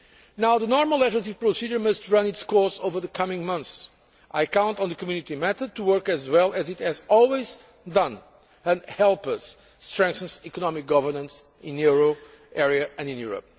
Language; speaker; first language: English; non-native, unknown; Portuguese